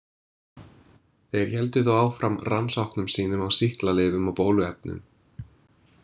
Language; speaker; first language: Icelandic; non-native, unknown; English